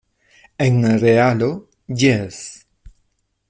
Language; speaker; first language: Esperanto; non-native, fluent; Spanish